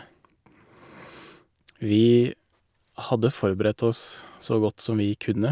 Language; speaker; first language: Norwegian; native; Norwegian